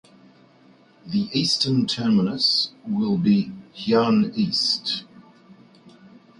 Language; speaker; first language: English; native; English